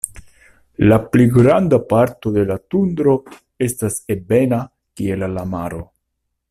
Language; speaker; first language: Esperanto; non-native, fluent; Italian